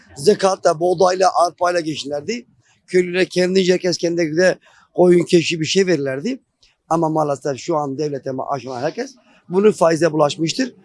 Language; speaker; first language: Turkish; non-native, local second language; Kurdish